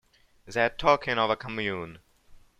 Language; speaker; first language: English; non-native, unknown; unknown